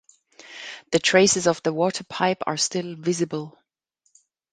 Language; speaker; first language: English; non-native, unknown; German